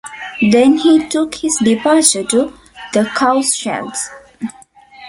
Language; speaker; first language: English; non-native, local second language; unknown